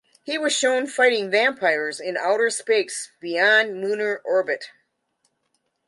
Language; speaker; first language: English; native; English